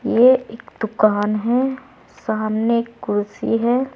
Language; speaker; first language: Hindi; native; Hindi